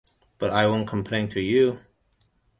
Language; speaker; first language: English; non-native, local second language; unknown